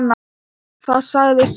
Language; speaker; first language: Icelandic; non-native, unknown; Thai